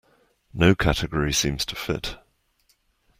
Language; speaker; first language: English; native; English